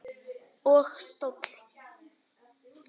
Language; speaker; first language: Icelandic; non-native, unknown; Polish